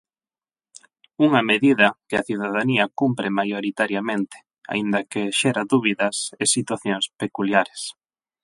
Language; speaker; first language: Galician; non-native, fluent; Spanish